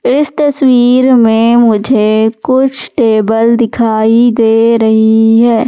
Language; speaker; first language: Hindi; native; Hindi